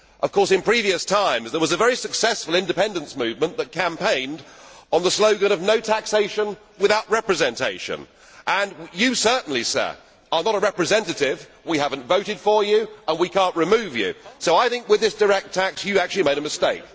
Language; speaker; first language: English; native; English